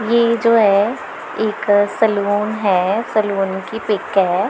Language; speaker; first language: Hindi; non-native, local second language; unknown